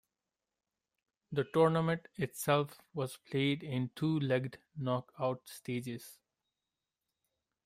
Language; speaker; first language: English; non-native, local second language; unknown